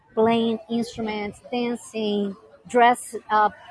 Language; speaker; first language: English; non-native, fluent; Portuguese